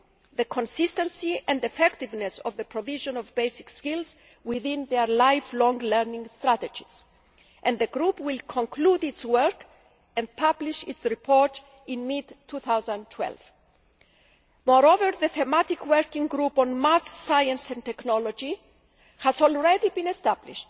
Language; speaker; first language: English; non-native, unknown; Greek